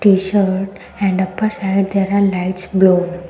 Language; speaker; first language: English; non-native, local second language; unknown